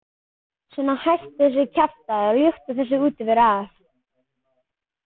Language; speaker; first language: Icelandic; native; Icelandic